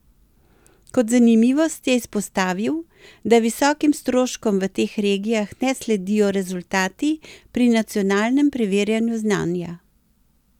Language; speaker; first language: Slovenian; native; Slovenian